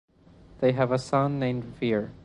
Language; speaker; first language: English; non-native, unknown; Spanish